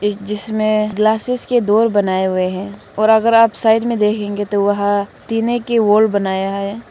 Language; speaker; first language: Hindi; non-native, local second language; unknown